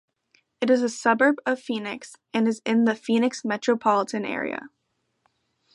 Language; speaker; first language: English; native; English